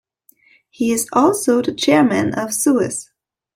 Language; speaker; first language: English; non-native, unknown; German